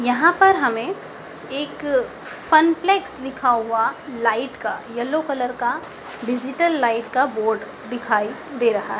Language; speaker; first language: Hindi; native; Hindi